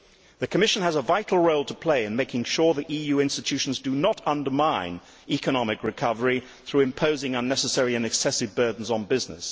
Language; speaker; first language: English; native; English